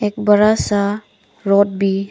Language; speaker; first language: Hindi; non-native, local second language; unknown